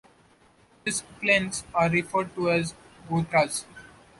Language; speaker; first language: English; non-native, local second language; Marathi